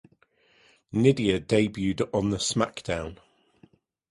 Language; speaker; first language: English; native; English